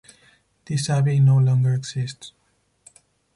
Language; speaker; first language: English; non-native, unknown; Spanish